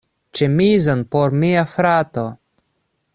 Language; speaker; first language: Esperanto; non-native, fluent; Russian